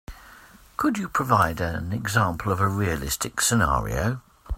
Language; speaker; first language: English; native; English